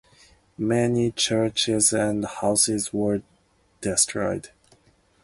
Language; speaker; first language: English; non-native, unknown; Japanese